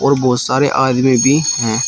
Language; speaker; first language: Hindi; native; Hindi